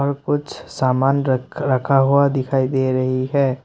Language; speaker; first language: Hindi; non-native, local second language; Assamese